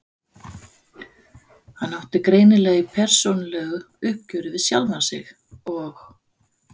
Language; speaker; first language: Icelandic; non-native, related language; Danish